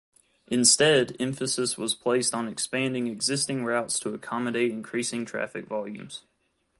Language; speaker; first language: English; native; English